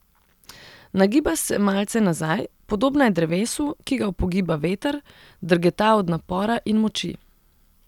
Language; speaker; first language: Slovenian; non-native, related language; Serbian